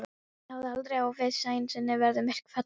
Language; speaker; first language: Icelandic; non-native, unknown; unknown